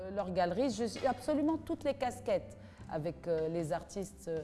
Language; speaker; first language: French; non-native, local second language; Arabic